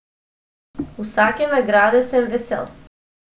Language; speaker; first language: Slovenian; non-native, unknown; Macedonian